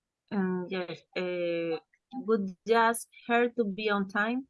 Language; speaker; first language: English; non-native, learner; Spanish